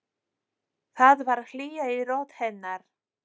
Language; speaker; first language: Icelandic; non-native, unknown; Polish